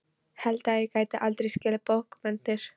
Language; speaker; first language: Icelandic; non-native, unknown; Polish